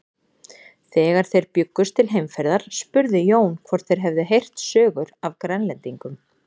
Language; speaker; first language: Icelandic; native; Icelandic